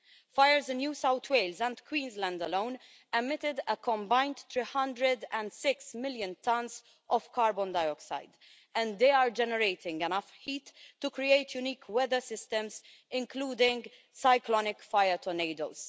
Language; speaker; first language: English; non-native, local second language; Maltese